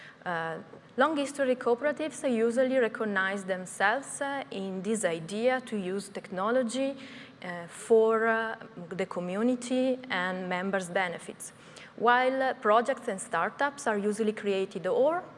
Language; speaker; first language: English; non-native, fluent; Italian